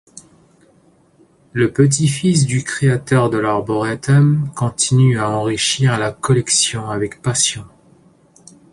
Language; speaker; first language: French; native; French